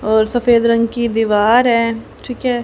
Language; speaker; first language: Hindi; native; Hindi